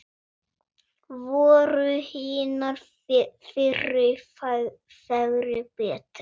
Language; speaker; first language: Icelandic; non-native, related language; Swedish